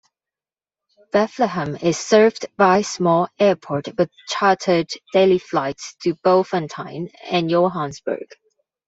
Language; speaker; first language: English; non-native, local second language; Cantonese